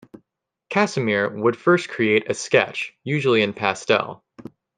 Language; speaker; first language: English; native; English